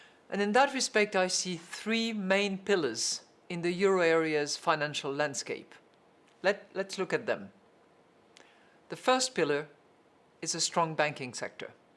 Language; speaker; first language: English; non-native, fluent; French